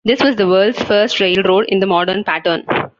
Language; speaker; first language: English; non-native, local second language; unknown